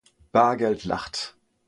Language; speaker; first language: German; non-native, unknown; French